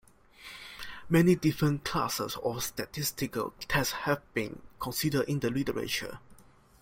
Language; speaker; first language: English; non-native, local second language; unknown